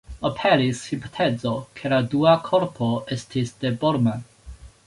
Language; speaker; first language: Esperanto; non-native, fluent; Chinese